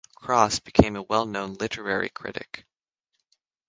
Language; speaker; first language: English; native; English